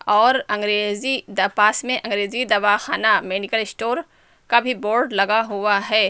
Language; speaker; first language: Hindi; native; Hindi